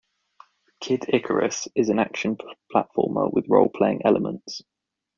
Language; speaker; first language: English; native; English